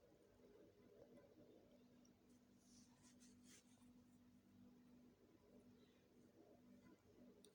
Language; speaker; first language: Hausa; native; Hausa